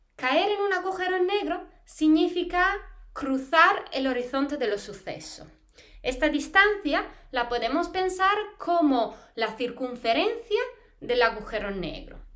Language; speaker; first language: Spanish; non-native, fluent; Italian